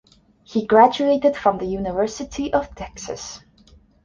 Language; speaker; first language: English; non-native, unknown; Estonian